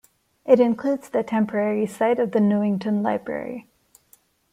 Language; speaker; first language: English; non-native, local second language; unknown